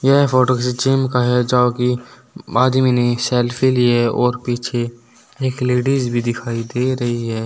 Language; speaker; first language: Hindi; native; Hindi